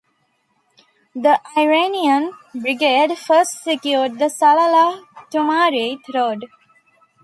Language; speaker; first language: English; non-native, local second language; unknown